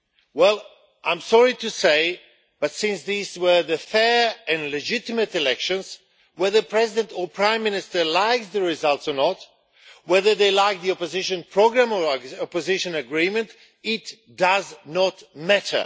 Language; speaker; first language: English; non-native, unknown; Swedish